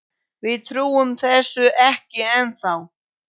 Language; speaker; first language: Icelandic; non-native, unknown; Polish